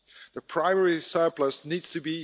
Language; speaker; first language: English; non-native, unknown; Dutch